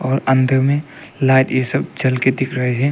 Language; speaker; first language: Hindi; early bilingual, other home language; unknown